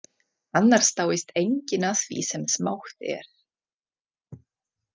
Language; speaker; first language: Icelandic; non-native, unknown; Czech